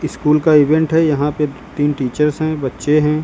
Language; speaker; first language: Hindi; native; Hindi